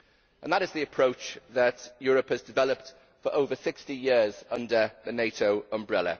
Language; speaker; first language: English; native; English